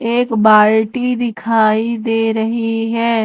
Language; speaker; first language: Hindi; native; Hindi